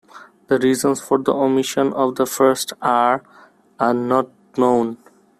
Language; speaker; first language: English; non-native, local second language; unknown